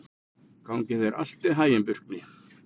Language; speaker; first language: Icelandic; native; Icelandic